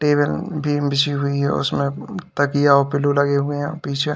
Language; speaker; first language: Hindi; native; Hindi